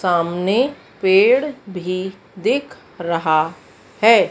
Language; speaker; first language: Hindi; native; Hindi